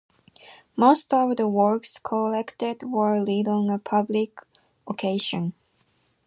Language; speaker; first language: English; non-native, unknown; Japanese